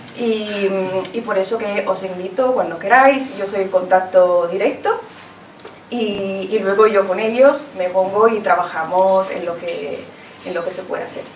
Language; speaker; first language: Spanish; non-native, fluent; Italian